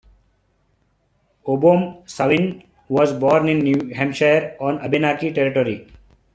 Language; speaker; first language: English; non-native, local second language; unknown